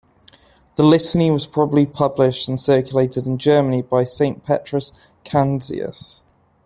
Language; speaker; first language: English; native; English